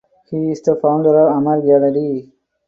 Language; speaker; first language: English; non-native, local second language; Tamil